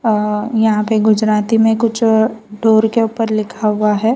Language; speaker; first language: Hindi; non-native, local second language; Gujarati